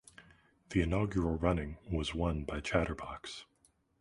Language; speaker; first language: English; native; English